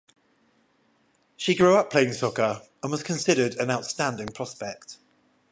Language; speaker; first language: English; native; English